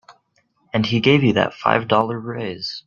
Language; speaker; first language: English; native; English